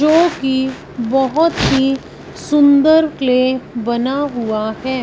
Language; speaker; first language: Hindi; non-native, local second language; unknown